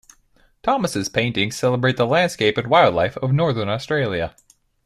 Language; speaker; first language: English; native; English